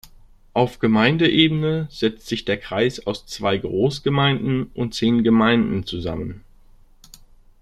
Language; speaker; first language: German; native; German